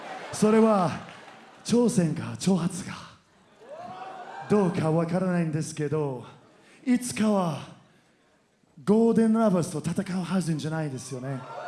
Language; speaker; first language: Japanese; non-native, fluent; English